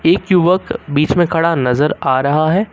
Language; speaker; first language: Hindi; native; Hindi